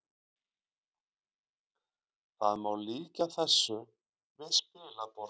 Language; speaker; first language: Icelandic; native; Icelandic